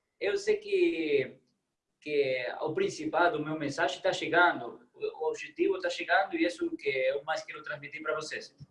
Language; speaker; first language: Portuguese; non-native, fluent; Spanish